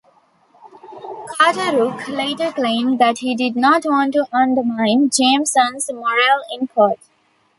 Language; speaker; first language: English; non-native, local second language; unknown